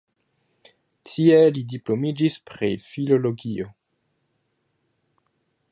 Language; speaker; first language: Esperanto; non-native, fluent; French